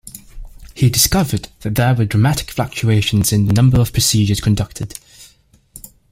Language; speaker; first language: English; native; English